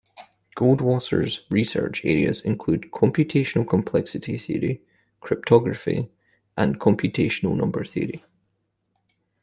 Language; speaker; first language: English; native; English